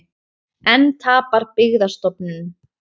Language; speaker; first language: Icelandic; native; Icelandic